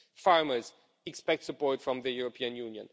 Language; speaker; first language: English; non-native, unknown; Romanian